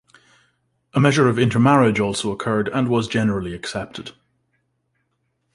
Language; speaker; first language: English; native; English